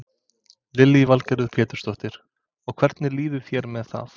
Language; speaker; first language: Icelandic; non-native, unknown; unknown